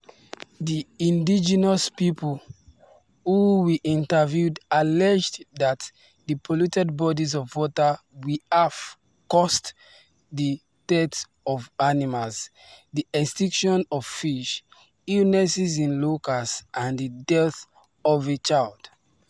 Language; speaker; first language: English; non-native, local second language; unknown